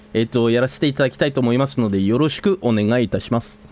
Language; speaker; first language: Japanese; non-native, fluent; French